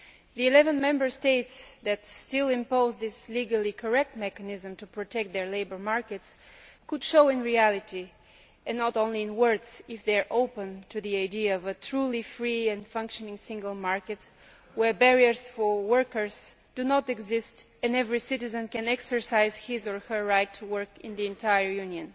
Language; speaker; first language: English; non-native, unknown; Bulgarian